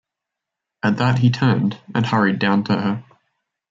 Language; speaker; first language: English; native; English